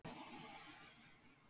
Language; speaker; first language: Icelandic; native; Icelandic